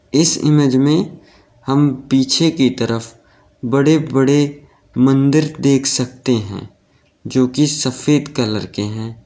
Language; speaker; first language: Hindi; native; Hindi